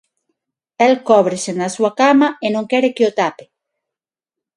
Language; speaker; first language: Galician; non-native, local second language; Spanish